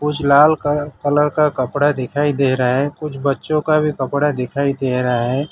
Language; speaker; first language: Hindi; non-native, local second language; Gujarati